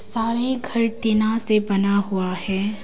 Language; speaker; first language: Hindi; non-native, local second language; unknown